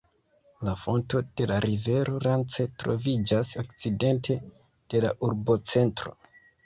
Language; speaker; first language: Esperanto; non-native, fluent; Kinyarwanda